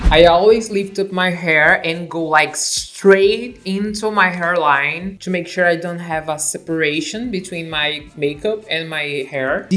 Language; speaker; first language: English; non-native, fluent; Portuguese